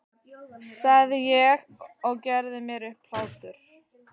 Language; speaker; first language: Icelandic; native; Icelandic